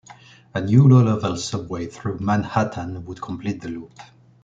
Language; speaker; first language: English; non-native, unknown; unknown